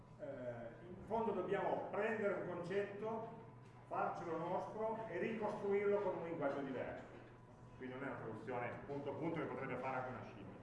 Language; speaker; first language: Italian; native; Italian